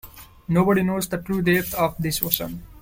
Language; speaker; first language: English; non-native, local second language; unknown